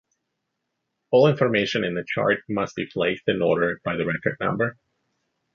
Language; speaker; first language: English; native; English